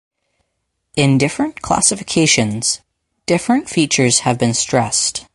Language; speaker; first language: English; native; English